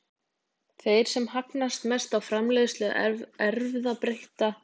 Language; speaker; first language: Icelandic; native; Icelandic